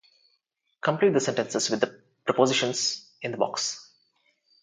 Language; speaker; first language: English; non-native, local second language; Telugu